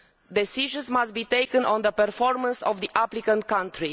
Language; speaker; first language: English; non-native, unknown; Romanian